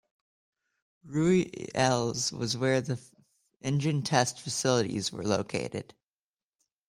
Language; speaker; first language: English; native; English